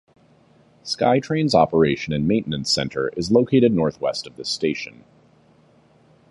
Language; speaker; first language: English; native; English